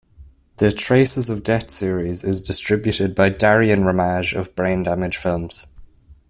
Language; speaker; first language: English; native; English